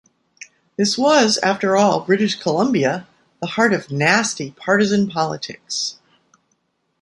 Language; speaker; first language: English; native; English